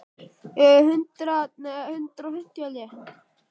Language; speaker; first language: Icelandic; native; Icelandic